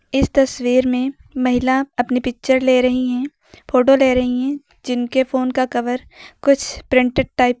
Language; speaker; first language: Hindi; native; Hindi